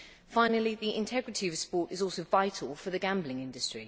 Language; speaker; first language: English; native; English